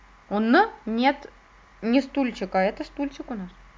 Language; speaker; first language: Russian; native; Russian